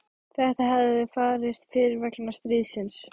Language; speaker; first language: Icelandic; native; Icelandic